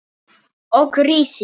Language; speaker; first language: Icelandic; non-native, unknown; Polish